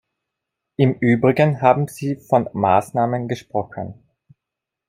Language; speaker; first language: German; non-native, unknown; Italian